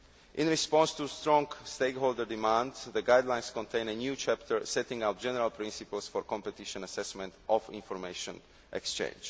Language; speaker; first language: English; non-native, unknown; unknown